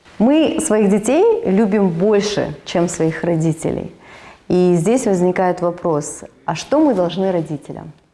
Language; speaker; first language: Russian; native; Russian